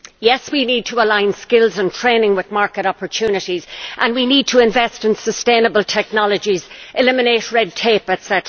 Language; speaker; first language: English; native; English